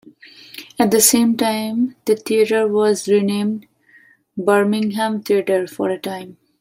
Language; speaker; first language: English; non-native, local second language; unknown